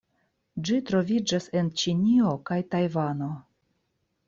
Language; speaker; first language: Esperanto; non-native, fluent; Russian